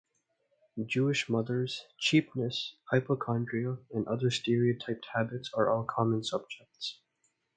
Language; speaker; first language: English; non-native, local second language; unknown